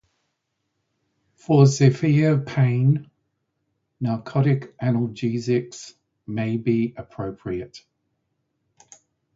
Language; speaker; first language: English; native; English